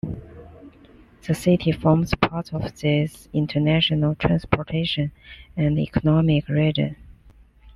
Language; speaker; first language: English; non-native, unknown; Chinese